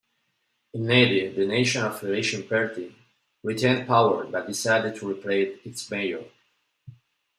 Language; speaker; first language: English; non-native, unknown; Spanish